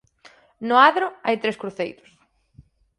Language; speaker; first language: Galician; native; Galician